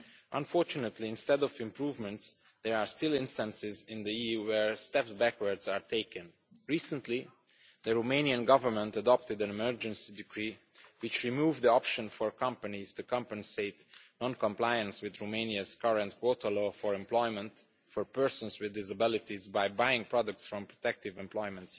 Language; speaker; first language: English; non-native, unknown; Romanian